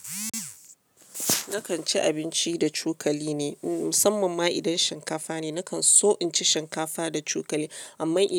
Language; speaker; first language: Hausa; non-native, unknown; Yoruba